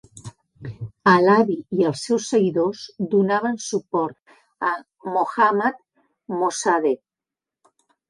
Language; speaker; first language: Catalan; native; Catalan